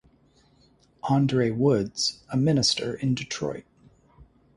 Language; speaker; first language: English; native; English